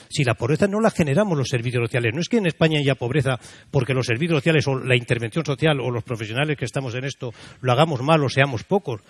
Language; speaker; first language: Spanish; native; Spanish